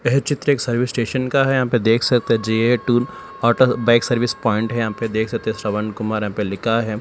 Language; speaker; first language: Hindi; non-native, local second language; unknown